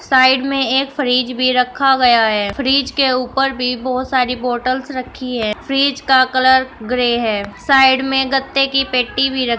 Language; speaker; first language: Hindi; native; Hindi